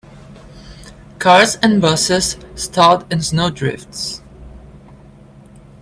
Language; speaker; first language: English; native; English